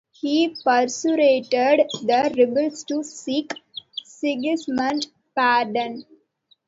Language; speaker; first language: English; non-native, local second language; Tamil